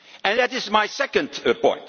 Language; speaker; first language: English; non-native, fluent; Dutch